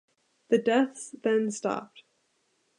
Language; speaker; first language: English; native; English